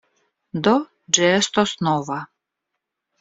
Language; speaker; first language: Esperanto; non-native, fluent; Russian